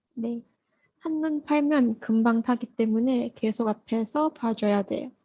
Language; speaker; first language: Korean; non-native, learner; Malay